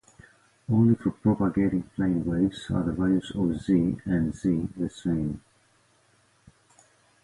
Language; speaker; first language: English; non-native, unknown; Greek